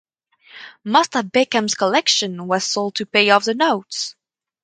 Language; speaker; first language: English; non-native, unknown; French